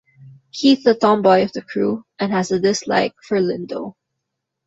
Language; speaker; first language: English; non-native, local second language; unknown